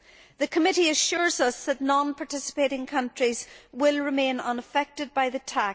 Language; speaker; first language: English; native; English